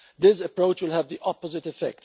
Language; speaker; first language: English; non-native, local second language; Maltese